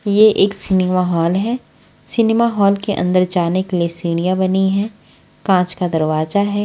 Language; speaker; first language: Hindi; non-native, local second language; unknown